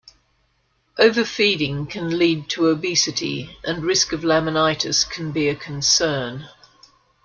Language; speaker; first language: English; native; English